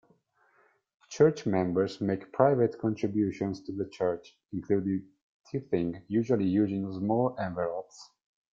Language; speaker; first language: English; non-native, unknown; Italian